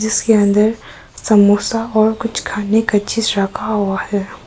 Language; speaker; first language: Hindi; early bilingual, other home language; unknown